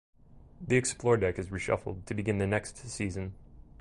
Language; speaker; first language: English; native; English